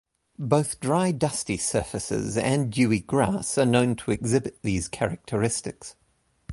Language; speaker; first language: English; native; English